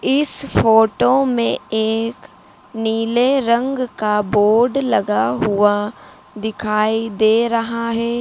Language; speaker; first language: Hindi; native; Hindi